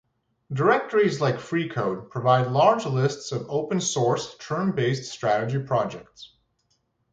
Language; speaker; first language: English; native; English